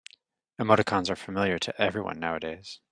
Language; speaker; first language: English; native; English